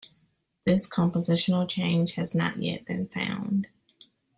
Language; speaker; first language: English; native; English